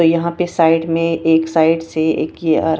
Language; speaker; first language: Hindi; non-native, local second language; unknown